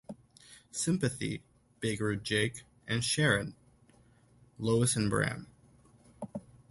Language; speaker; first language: English; native; English